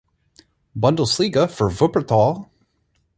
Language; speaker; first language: English; native; English